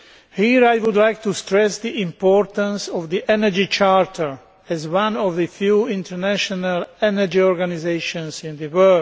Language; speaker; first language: English; non-native, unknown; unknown